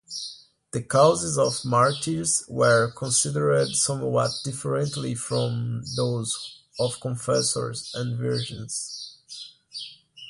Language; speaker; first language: English; non-native, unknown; Portuguese